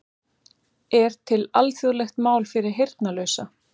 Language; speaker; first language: Icelandic; native; Icelandic